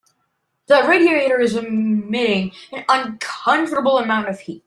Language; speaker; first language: English; native; English